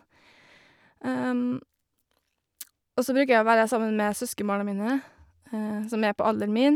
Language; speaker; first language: Norwegian; native; Norwegian